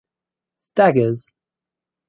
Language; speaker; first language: English; native; English